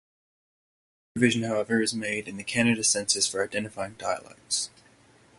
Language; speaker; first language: English; native; English